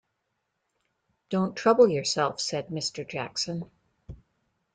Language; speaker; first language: English; native; English